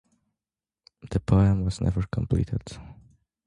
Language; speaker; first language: English; non-native, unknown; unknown